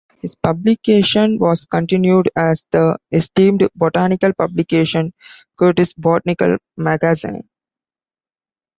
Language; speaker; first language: English; non-native, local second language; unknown